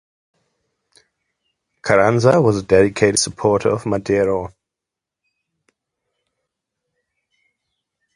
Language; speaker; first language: English; non-native, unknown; German